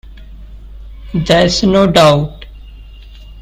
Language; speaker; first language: English; non-native, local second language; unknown